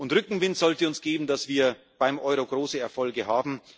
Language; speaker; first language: German; native; German